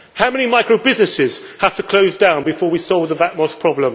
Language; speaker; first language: English; native; English